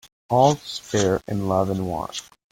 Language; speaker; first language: English; native; English